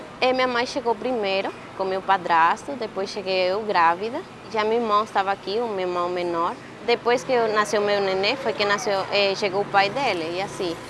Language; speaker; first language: Portuguese; non-native, related language; Spanish